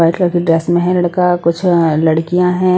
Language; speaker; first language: Hindi; non-native, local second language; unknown